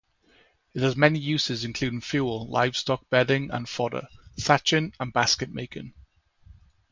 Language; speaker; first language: English; native; English